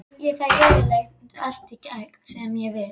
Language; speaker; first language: Icelandic; native; Icelandic